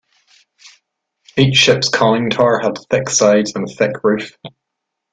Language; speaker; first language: English; native; English